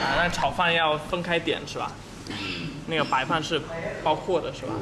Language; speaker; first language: Chinese; non-native, fluent; English